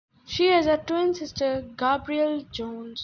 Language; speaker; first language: English; non-native, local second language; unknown